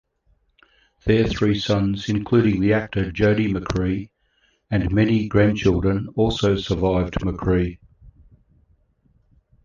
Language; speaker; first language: English; native; English